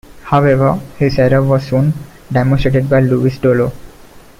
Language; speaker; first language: English; non-native, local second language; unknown